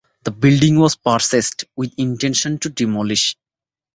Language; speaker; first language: English; non-native, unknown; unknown